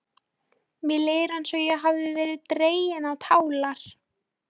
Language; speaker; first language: Icelandic; non-native, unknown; Polish